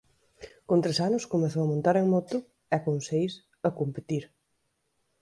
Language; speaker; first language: Galician; native; Galician